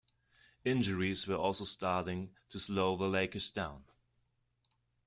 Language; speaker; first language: English; non-native, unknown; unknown